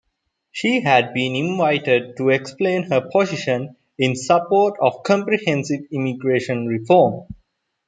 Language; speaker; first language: English; non-native, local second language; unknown